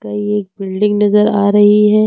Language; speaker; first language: Hindi; native; Hindi